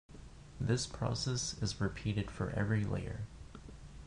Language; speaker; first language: English; non-native, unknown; Japanese